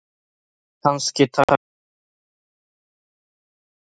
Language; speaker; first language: Icelandic; non-native, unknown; Polish